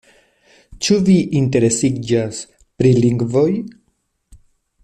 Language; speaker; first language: Esperanto; non-native, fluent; Spanish